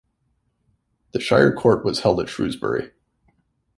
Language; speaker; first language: English; native; English